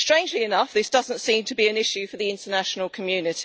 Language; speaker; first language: English; native; English